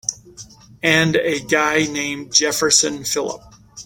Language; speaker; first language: English; native; English